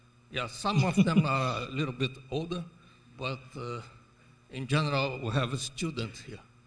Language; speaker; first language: English; non-native, fluent; Portuguese